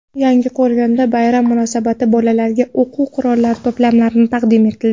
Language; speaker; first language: Uzbek; non-native, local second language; Kara-Kalpak